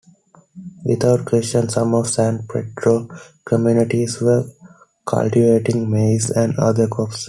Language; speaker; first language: English; non-native, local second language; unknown